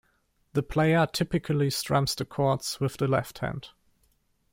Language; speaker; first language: English; non-native, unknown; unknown